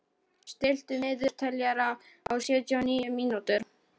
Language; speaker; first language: Icelandic; non-native, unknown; Polish